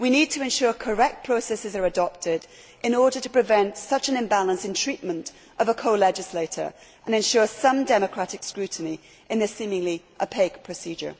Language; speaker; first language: English; native; English